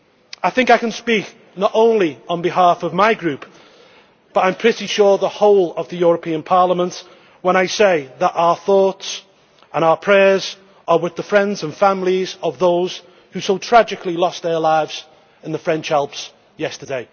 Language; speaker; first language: English; native; English